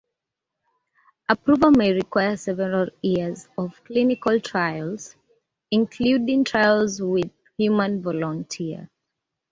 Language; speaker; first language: English; native; English